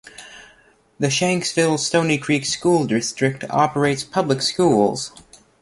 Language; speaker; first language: English; native; English